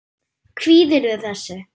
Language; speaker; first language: Icelandic; non-native, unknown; German